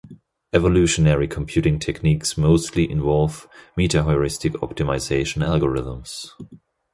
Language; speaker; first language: English; non-native, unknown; German